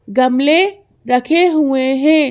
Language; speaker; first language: Hindi; native; Hindi